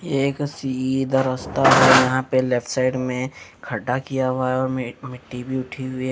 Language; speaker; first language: Hindi; native; Hindi